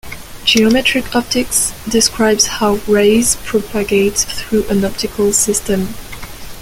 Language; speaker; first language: English; non-native, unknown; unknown